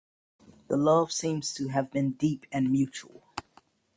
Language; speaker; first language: English; native; English